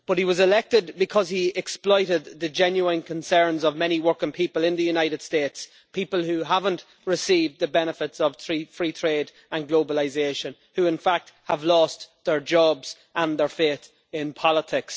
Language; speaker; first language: English; native; English